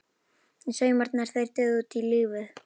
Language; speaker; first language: Icelandic; native; Icelandic